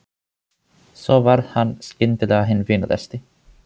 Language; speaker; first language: Icelandic; non-native, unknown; Finnish